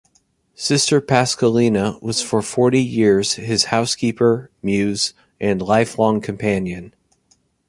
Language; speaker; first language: English; native; English